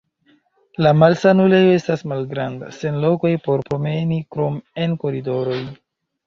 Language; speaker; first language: Esperanto; non-native, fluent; Chinese